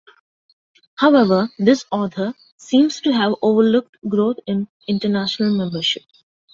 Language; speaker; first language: English; non-native, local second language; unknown